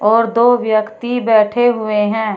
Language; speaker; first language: Hindi; native; Hindi